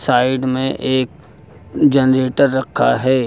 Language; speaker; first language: Hindi; native; Hindi